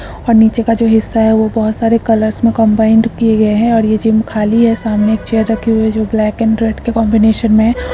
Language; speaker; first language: Hindi; non-native, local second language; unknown